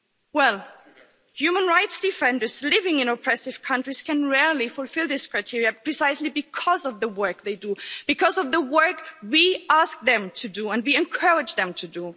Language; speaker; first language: English; non-native, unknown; German